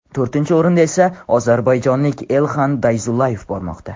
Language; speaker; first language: Uzbek; non-native, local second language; Tajik